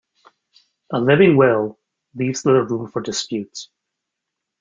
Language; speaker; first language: English; native; English